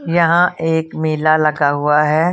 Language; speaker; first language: Hindi; non-native, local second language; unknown